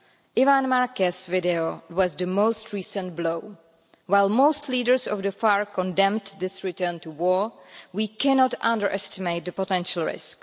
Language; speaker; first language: English; non-native, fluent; Czech